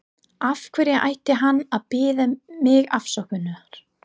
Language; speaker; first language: Icelandic; non-native, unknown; English